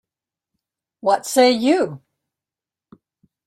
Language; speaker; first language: English; native; English